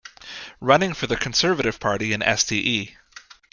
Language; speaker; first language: English; native; English